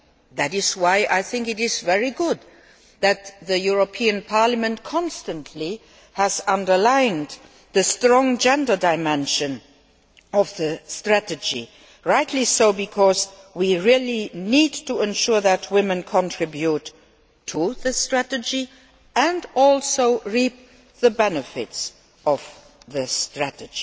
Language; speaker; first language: English; non-native, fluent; Luxembourgish